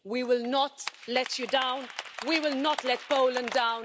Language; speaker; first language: English; non-native, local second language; Maltese